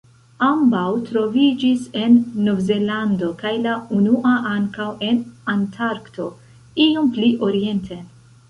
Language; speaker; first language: Esperanto; non-native, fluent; Central Kurdish